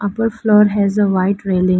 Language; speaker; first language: English; non-native, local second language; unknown